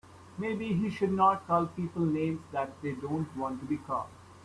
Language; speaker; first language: English; non-native, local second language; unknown